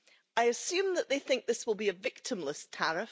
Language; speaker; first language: English; native; English